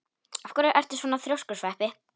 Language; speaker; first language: Icelandic; non-native, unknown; Polish